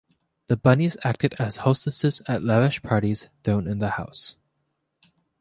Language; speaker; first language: English; native; English